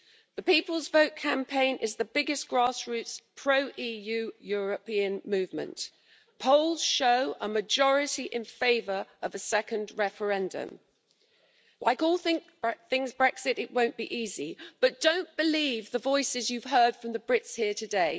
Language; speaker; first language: English; native; English